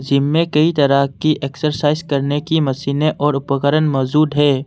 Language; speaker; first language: Hindi; non-native, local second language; Assamese